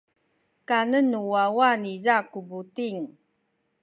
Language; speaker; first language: Sakizaya; non-native, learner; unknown